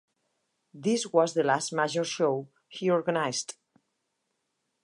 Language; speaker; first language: English; non-native, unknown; Catalan